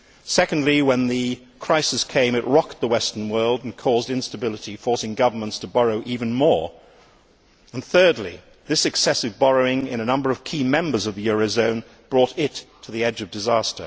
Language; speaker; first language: English; native; English